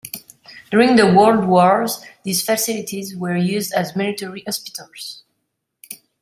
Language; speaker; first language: English; non-native, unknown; French